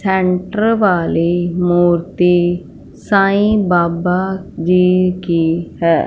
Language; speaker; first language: Hindi; non-native, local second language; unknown